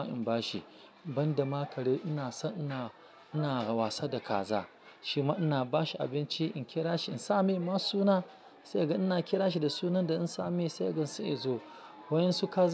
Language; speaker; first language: Hausa; non-native, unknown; Yoruba